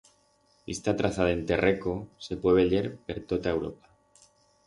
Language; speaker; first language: Aragonese; non-native, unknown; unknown